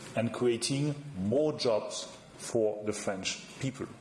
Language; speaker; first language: English; non-native, fluent; French